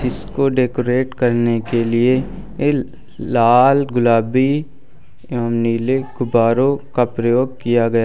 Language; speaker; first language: Hindi; native; Hindi